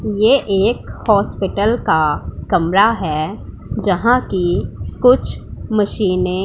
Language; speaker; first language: Hindi; non-native, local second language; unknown